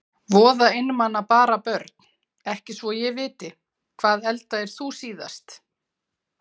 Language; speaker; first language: Icelandic; native; Icelandic